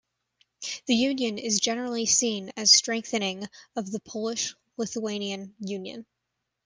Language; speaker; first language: English; native; English